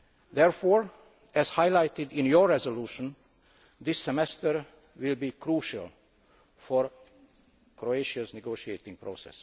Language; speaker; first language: English; non-native, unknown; Hungarian